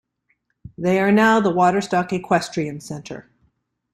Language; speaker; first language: English; native; English